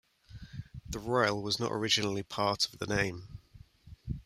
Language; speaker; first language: English; native; English